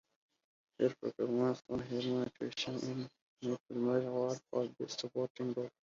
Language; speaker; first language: English; non-native, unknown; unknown